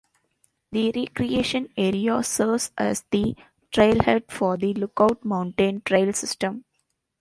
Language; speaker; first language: English; non-native, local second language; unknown